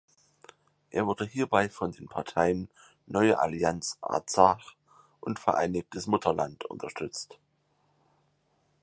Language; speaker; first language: German; native; German